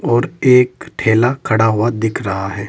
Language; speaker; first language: Hindi; native; Hindi